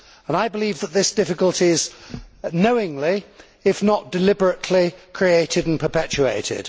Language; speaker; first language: English; native; English